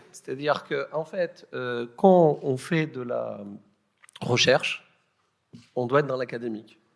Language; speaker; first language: French; native; French